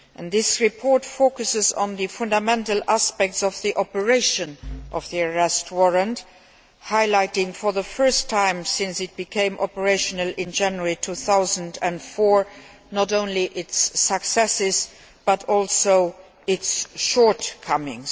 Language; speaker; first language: English; non-native, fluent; Luxembourgish